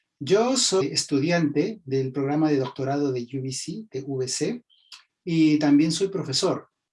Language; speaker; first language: Spanish; native; Spanish